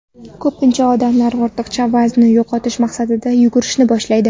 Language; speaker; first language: Uzbek; non-native, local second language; Kara-Kalpak